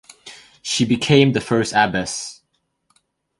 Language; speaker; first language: English; non-native, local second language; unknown